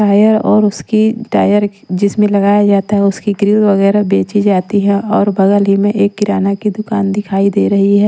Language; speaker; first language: Hindi; non-native, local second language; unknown